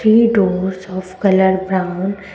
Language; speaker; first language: English; non-native, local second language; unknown